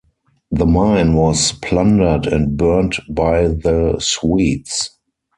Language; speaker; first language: English; non-native, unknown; German